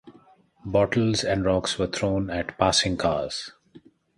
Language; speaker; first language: English; non-native, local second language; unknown